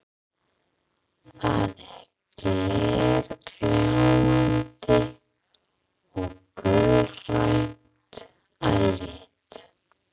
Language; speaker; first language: Icelandic; non-native, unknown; English